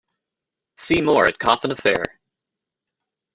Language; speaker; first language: English; native; English